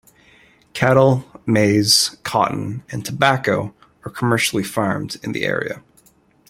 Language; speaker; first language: English; native; English